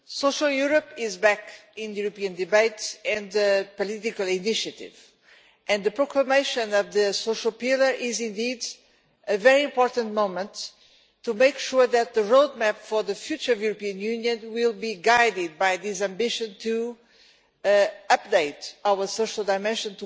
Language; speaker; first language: English; non-native, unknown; Portuguese